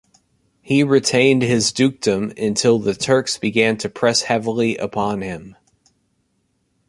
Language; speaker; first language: English; native; English